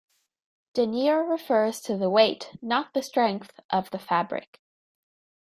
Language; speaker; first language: English; native; English